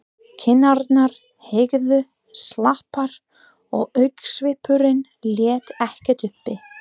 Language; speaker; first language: Icelandic; non-native, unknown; English